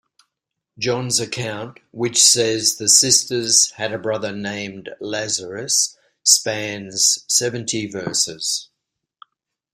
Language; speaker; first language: English; native; English